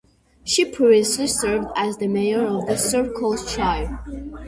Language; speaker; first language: English; non-native, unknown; Georgian